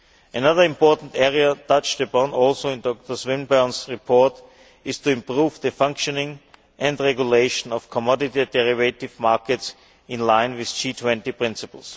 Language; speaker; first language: English; non-native, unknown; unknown